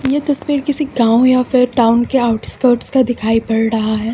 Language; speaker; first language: Hindi; native; Hindi